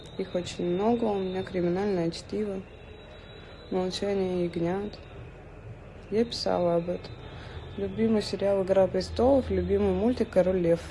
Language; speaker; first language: Russian; native; Russian